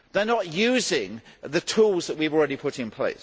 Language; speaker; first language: English; native; English